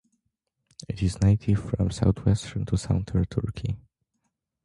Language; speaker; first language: English; non-native, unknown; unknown